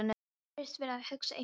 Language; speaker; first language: Icelandic; non-native, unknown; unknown